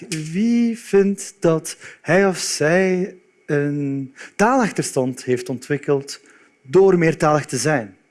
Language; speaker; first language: Dutch; native; Dutch